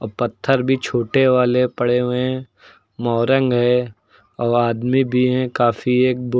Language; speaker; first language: Hindi; native; Hindi